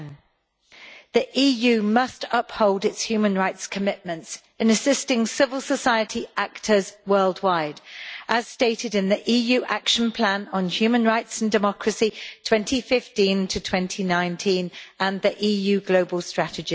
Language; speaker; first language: English; native; English